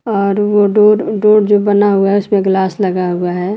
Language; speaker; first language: Hindi; native; Hindi